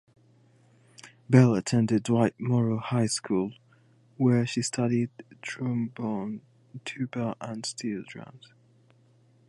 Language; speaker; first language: English; native; English